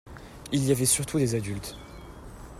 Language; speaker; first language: French; native; French